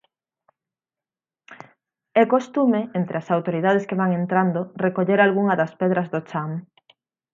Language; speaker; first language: Galician; native; Galician